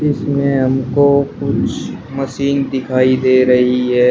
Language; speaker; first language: Hindi; native; Hindi